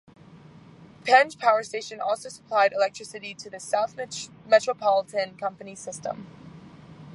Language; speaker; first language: English; native; English